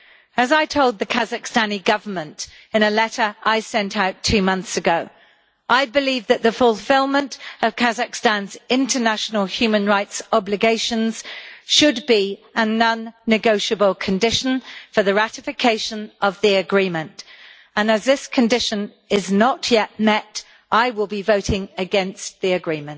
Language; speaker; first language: English; native; English